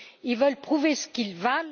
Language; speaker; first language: French; native; French